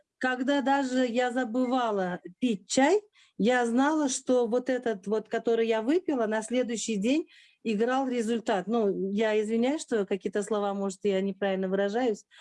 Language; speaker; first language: Russian; non-native, local second language; Uzbek